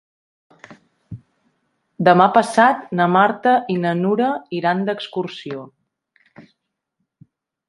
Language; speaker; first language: Catalan; native; Catalan